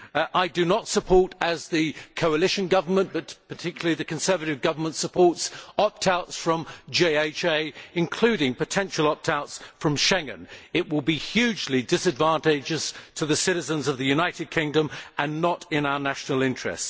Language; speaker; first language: English; native; English